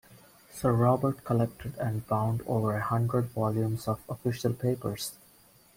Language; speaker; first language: English; non-native, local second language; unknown